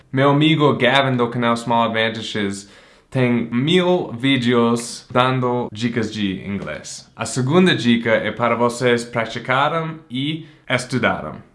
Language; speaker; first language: Portuguese; non-native, fluent; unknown